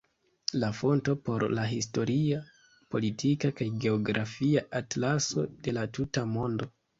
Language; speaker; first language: Esperanto; non-native, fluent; Kinyarwanda